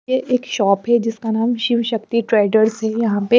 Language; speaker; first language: Hindi; non-native, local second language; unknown